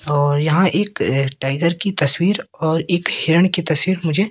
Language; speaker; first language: Hindi; native; Hindi